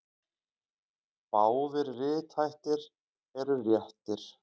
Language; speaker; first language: Icelandic; native; Icelandic